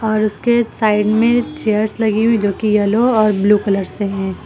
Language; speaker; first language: Hindi; native; Hindi